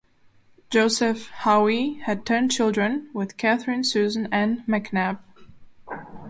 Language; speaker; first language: English; non-native, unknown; Slovak